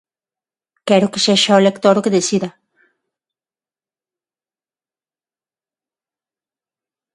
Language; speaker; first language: Galician; non-native, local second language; Spanish